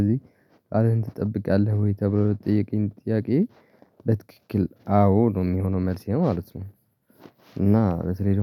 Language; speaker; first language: Amharic; non-native, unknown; Tigrinya